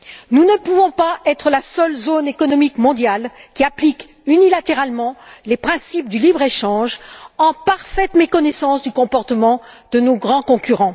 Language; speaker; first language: French; native; French